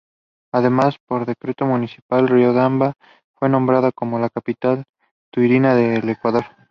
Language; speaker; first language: English; non-native, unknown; Spanish